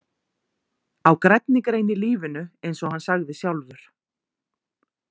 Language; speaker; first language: Icelandic; native; Icelandic